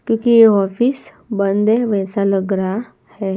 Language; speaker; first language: Hindi; non-native, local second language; Gujarati